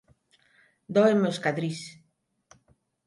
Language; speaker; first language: Galician; non-native, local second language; Spanish